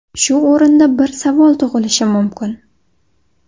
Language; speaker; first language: Uzbek; native; Uzbek